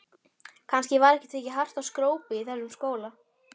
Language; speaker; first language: Icelandic; native; Icelandic